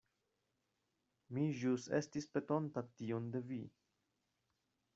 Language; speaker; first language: Esperanto; non-native, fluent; Spanish